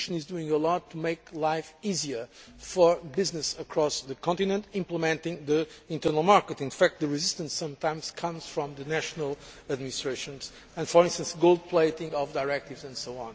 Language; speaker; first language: English; non-native, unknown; Portuguese